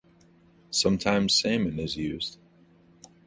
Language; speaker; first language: English; native; English